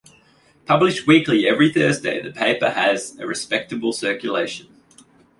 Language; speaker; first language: English; native; English